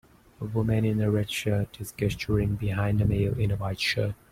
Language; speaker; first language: English; non-native, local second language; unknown